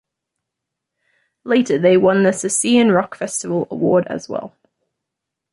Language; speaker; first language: English; native; English